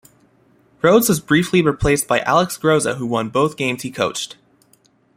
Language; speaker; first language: English; native; English